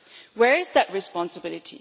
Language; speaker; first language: English; non-native, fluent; German